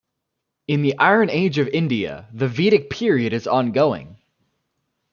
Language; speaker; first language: English; native; English